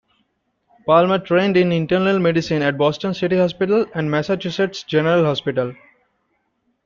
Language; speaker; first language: English; non-native, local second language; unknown